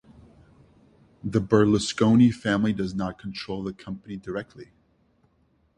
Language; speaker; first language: English; native; English